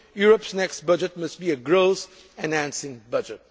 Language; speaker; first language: English; non-native, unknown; Portuguese